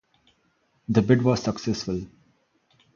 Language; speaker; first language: English; non-native, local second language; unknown